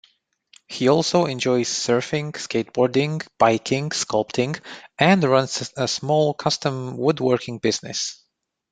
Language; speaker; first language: English; non-native, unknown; Romanian